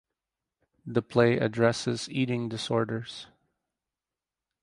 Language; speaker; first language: English; native; English